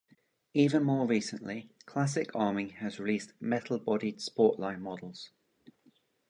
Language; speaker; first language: English; native; English